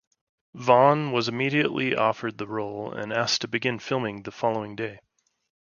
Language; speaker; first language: English; native; English